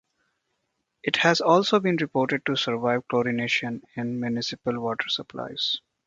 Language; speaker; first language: English; non-native, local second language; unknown